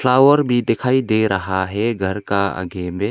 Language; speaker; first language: Hindi; non-native, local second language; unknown